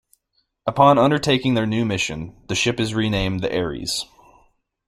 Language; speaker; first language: English; native; English